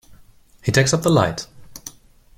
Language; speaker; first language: English; non-native, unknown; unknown